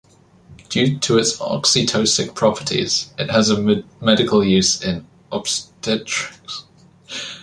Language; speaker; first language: English; native; English